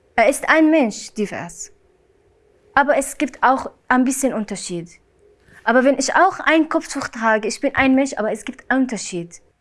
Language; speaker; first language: German; non-native, learner; Arabic